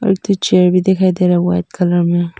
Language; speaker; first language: Hindi; non-native, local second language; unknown